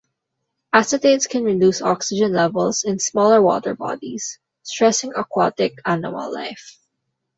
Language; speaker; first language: English; non-native, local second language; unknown